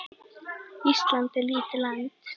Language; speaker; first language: Icelandic; native; Icelandic